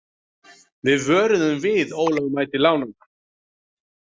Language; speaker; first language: Icelandic; native; Icelandic